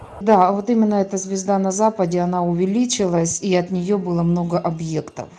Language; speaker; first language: Russian; native; Russian